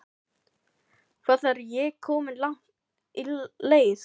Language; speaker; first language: Icelandic; non-native, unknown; Filipino